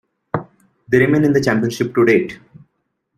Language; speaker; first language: English; non-native, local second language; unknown